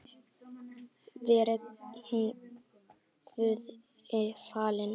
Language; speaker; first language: Icelandic; native; Icelandic